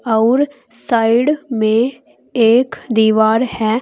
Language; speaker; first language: Hindi; native; Hindi